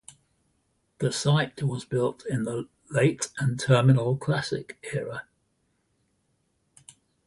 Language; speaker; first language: English; native; English